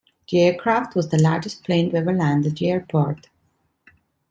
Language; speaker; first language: English; non-native, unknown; Italian